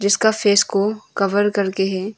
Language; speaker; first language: Hindi; non-native, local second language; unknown